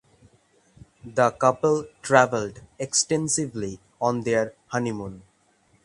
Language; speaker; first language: English; non-native, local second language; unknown